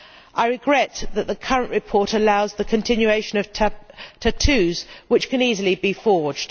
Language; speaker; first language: English; native; English